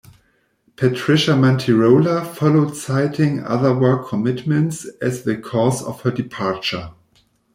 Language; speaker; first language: English; non-native, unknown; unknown